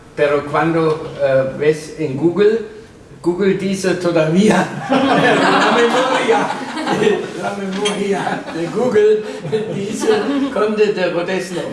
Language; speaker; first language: Spanish; non-native, fluent; German